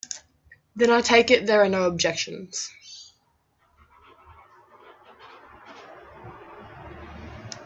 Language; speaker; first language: English; native; English